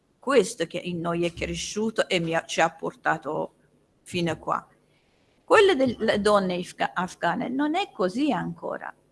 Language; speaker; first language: Italian; non-native, fluent; Persian